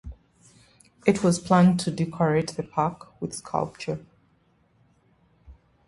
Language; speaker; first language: English; native; English